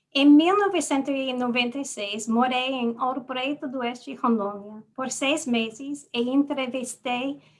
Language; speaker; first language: Portuguese; non-native, fluent; English